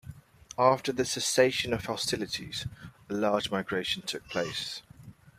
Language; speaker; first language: English; native; English